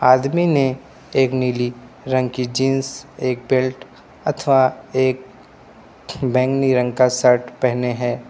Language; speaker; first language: Hindi; native; Hindi